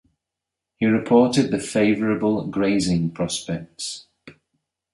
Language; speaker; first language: English; native; English